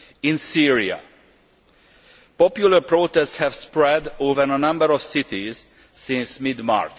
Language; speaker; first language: English; non-native, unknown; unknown